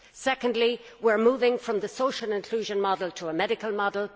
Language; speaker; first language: English; native; English